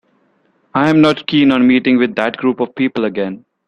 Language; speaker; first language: English; non-native, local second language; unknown